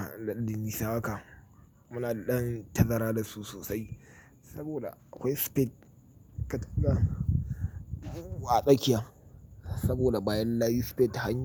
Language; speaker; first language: Hausa; native; Hausa